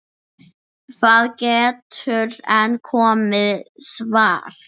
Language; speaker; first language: Icelandic; non-native, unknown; English